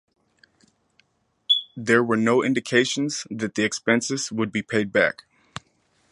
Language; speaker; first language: English; native; English